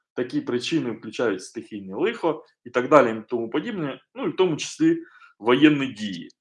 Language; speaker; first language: Ukrainian; non-native, local second language; Russian